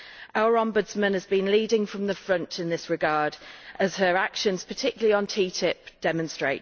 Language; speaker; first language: English; native; English